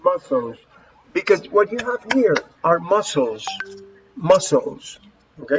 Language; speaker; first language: English; non-native, fluent; Spanish